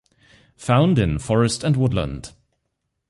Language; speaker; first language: English; non-native, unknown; German